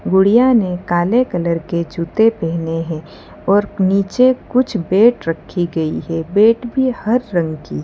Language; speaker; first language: Hindi; non-native, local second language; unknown